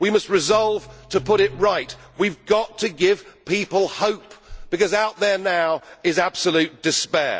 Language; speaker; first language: English; native; English